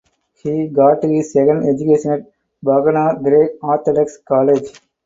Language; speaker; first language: English; non-native, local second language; Tamil